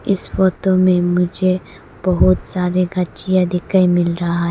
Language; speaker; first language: Hindi; non-native, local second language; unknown